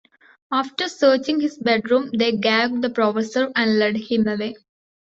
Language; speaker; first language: English; non-native, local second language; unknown